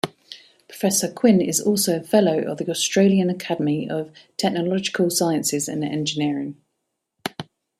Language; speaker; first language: English; native; English